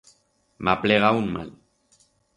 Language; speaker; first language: Aragonese; non-native, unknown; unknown